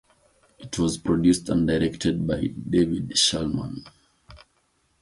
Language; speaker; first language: English; native; English